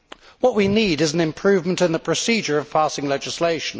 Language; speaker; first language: English; native; English